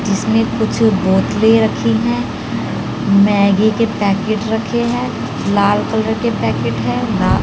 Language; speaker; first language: Hindi; native; Hindi